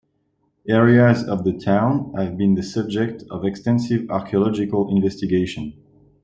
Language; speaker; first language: English; non-native, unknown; French